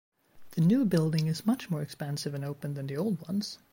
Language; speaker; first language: English; native; English